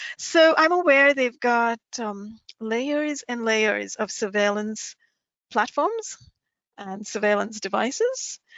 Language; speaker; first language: English; non-native, local second language; Tamil